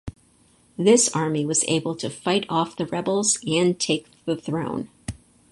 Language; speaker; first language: English; native; English